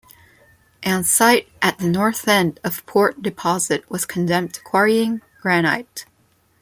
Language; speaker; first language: English; non-native, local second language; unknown